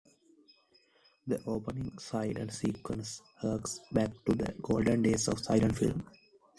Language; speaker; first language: English; non-native, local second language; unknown